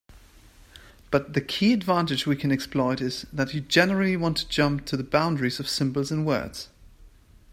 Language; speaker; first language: English; native; English